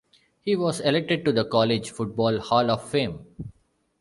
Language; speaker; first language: English; non-native, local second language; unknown